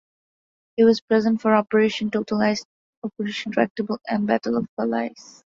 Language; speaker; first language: English; non-native, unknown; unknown